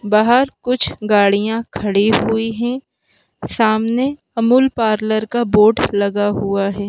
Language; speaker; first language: Hindi; native; Hindi